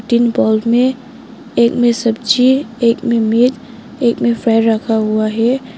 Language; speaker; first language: Hindi; non-native, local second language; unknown